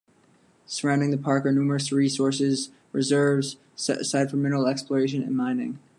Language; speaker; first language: English; native; English